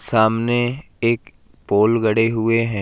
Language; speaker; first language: Hindi; native; Hindi